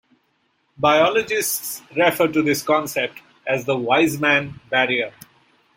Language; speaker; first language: English; non-native, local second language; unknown